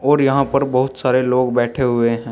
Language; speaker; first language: Hindi; native; Hindi